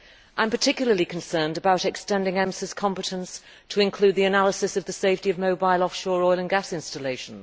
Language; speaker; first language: English; native; English